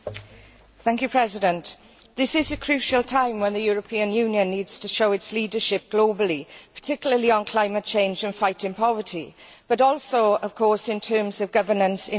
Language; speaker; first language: English; native; English